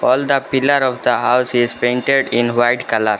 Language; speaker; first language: English; non-native, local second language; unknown